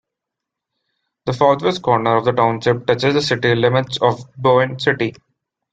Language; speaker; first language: English; non-native, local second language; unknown